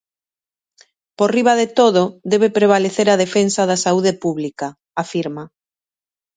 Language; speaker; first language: Galician; native; Galician